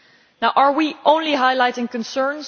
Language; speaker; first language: English; non-native, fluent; Dutch